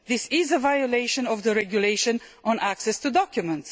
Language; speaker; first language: English; non-native, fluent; Romanian